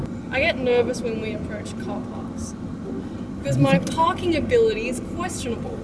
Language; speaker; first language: English; early bilingual, other home language; Japanese